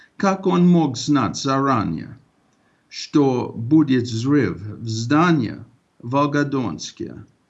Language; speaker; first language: Russian; non-native, fluent; English